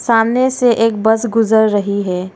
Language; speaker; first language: Hindi; non-native, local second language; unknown